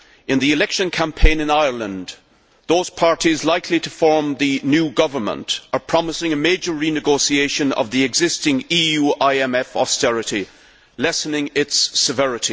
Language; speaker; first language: English; native; English